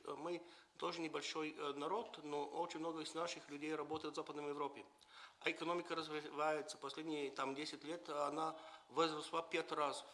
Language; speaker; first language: Russian; non-native, related language; Bulgarian